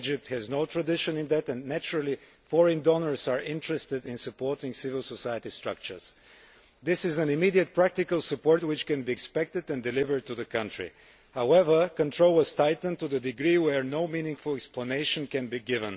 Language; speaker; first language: English; non-native, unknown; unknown